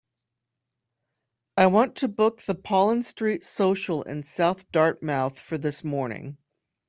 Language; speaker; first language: English; native; English